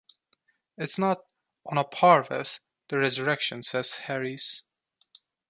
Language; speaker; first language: English; non-native, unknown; Turkish